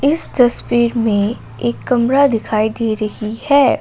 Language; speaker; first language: Hindi; non-native, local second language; Assamese